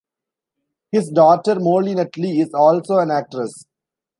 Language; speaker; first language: English; non-native, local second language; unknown